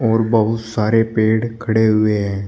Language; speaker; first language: Hindi; native; Hindi